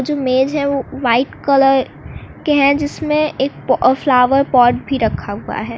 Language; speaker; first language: Hindi; native; Hindi